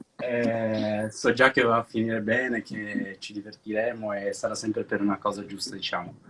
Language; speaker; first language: Italian; non-native, fluent; Portuguese